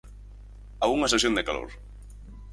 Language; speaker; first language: Galician; native; Galician